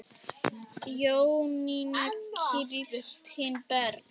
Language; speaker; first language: Icelandic; native; Icelandic